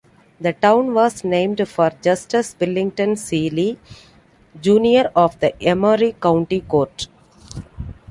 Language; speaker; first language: English; non-native, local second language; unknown